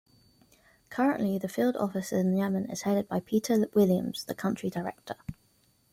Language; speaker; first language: English; native; English